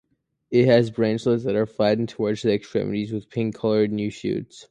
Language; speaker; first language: English; native; English